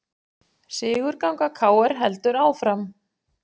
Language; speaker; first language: Icelandic; native; Icelandic